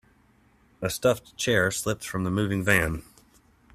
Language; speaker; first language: English; native; English